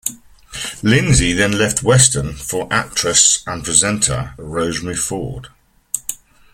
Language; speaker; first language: English; native; English